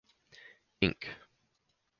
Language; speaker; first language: English; native; English